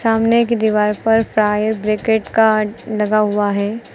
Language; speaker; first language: Hindi; native; Hindi